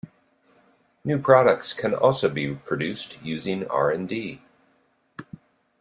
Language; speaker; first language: English; native; English